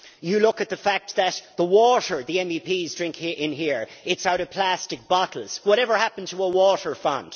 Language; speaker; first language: English; native; English